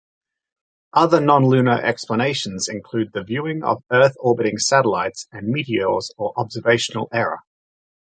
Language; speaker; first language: English; native; English